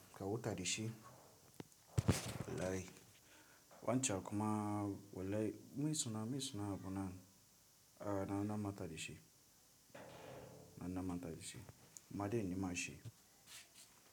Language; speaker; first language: Hausa; non-native, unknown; Tiv